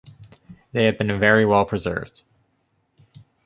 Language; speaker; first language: English; native; English